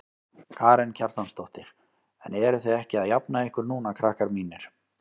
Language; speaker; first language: Icelandic; native; Icelandic